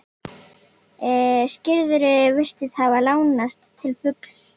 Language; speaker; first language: Icelandic; native; Icelandic